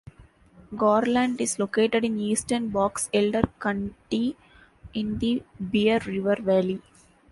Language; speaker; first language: English; non-native, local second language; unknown